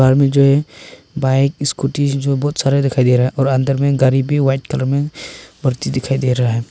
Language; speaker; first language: Hindi; non-native, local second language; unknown